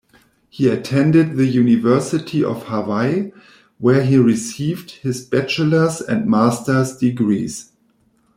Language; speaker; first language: English; non-native, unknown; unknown